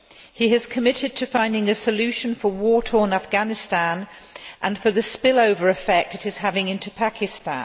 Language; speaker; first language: English; non-native, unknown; Polish